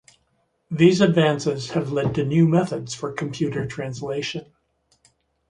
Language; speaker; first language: English; native; English